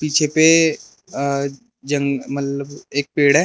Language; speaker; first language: Hindi; early bilingual, other home language; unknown